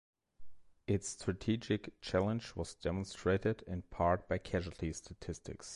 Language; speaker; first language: English; non-native, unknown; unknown